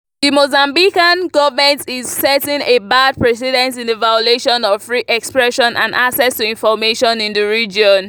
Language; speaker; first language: English; non-native, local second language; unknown